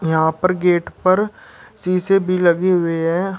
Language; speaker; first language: Hindi; native; Hindi